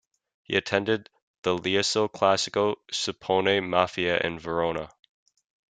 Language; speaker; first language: English; native; English